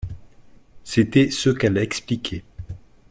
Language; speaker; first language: French; native; French